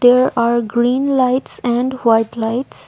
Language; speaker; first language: English; non-native, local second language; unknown